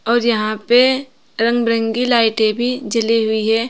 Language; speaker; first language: Hindi; native; Hindi